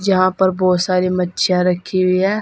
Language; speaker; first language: Hindi; native; Hindi